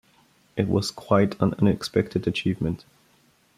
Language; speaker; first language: English; non-native, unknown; Bulgarian